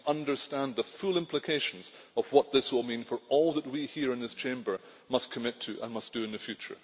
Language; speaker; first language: English; native; English